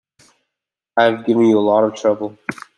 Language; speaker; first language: English; native; English